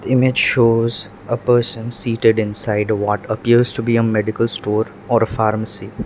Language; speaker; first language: English; non-native, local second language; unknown